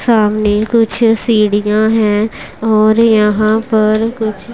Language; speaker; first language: Hindi; non-native, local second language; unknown